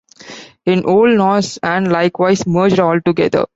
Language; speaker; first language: English; non-native, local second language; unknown